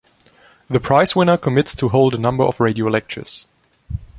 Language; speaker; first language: English; non-native, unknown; German